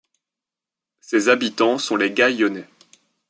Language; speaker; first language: French; native; French